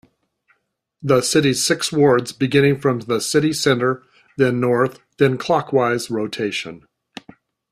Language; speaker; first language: English; native; English